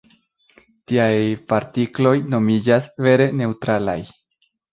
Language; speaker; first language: Esperanto; non-native, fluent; Spanish